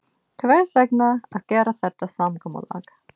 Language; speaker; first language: Icelandic; non-native, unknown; English